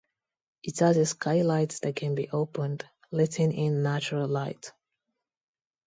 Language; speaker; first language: English; non-native, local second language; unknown